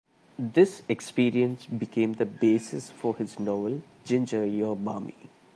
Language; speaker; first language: English; non-native, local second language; Malayalam